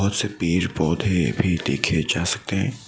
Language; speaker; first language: Hindi; non-native, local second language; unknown